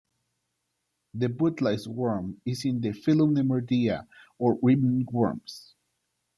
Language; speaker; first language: English; non-native, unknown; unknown